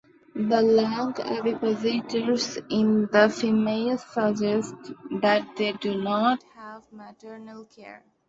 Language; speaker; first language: English; non-native, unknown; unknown